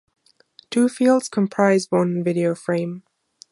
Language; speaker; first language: English; non-native, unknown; German